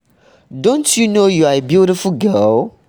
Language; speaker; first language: English; non-native, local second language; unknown